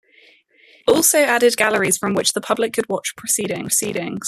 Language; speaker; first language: English; native; English